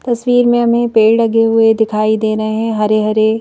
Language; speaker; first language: Hindi; native; Hindi